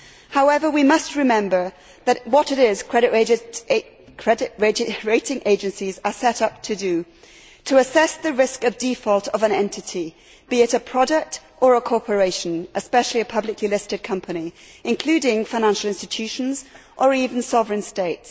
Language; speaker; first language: English; native; English